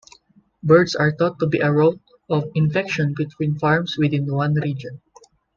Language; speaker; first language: English; non-native, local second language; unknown